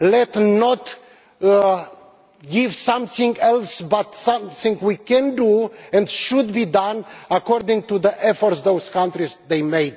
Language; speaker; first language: English; non-native, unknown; Romanian